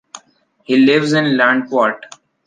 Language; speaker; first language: English; non-native, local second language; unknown